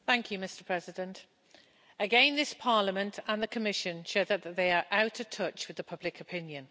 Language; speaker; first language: English; native; English